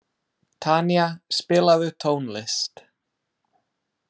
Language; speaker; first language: Icelandic; non-native, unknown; English